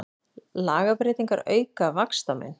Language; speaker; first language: Icelandic; native; Icelandic